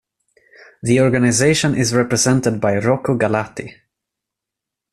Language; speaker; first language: English; non-native, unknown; Swedish